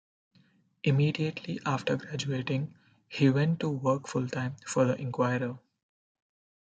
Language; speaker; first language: English; non-native, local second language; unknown